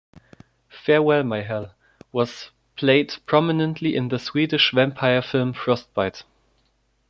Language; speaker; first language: English; non-native, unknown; German